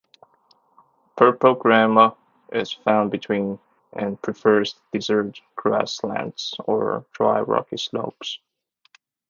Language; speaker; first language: English; non-native, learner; Chinese